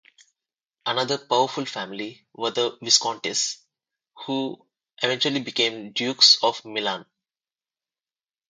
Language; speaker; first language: English; non-native, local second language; Telugu